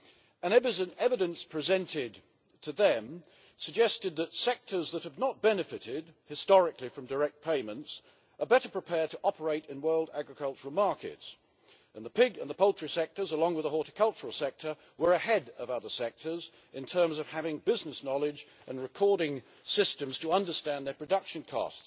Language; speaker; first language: English; native; English